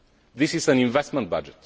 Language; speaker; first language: English; non-native, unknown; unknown